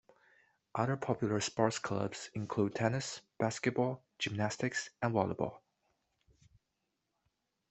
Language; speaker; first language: English; non-native, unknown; Chinese